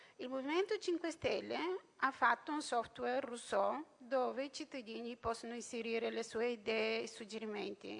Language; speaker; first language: Italian; non-native, fluent; Bulgarian